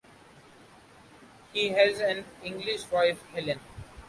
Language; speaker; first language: English; non-native, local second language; Marathi